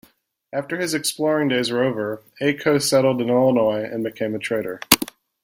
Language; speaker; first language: English; native; English